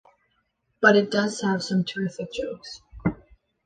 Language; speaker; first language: English; native; English